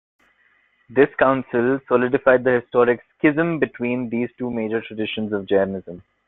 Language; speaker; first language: English; non-native, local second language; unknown